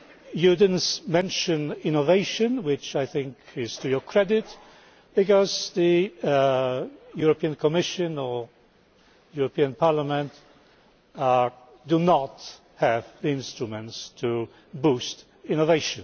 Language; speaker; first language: English; non-native, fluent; Polish